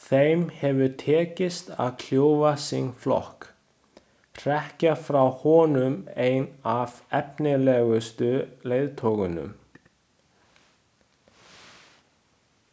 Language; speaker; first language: Icelandic; non-native, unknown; Chinese